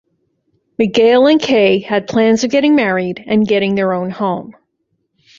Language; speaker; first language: English; native; English